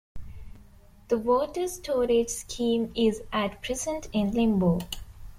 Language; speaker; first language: English; non-native, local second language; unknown